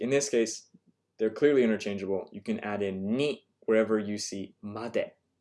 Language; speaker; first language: English; native; English